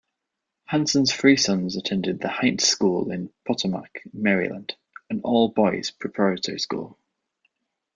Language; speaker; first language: English; native; English